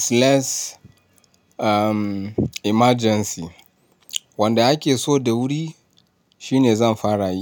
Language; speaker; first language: Hausa; non-native, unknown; Yoruba